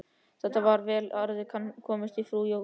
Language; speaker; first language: Icelandic; native; Icelandic